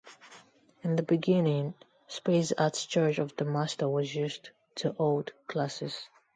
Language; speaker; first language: English; non-native, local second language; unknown